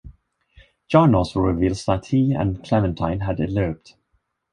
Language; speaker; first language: English; non-native, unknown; Swedish